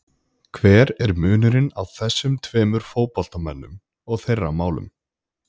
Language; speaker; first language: Icelandic; native; Icelandic